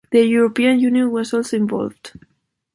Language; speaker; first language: English; non-native, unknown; Spanish